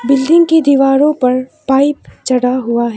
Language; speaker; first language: Hindi; non-native, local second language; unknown